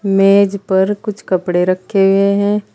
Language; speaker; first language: Hindi; native; Hindi